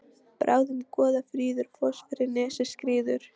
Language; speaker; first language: Icelandic; non-native, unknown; Polish